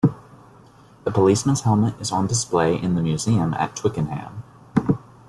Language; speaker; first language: English; native; English